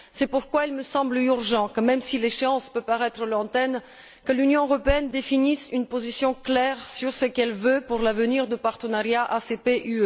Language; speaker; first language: French; non-native, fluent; Bulgarian